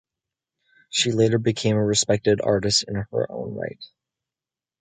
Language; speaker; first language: English; native; English